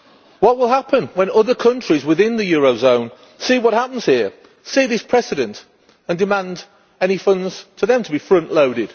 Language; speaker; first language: English; native; English